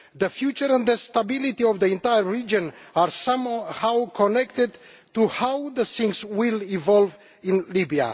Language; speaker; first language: English; non-native, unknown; Romanian